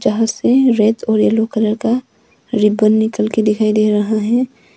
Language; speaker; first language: Hindi; non-native, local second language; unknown